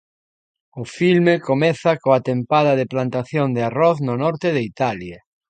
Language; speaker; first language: Galician; native; Galician